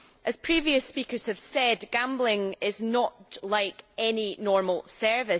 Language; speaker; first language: English; native; English